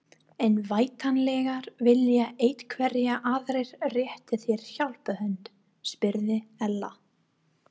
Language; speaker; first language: Icelandic; non-native, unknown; English